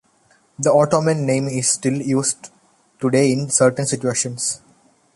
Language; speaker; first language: English; non-native, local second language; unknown